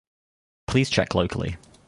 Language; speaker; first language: English; native; English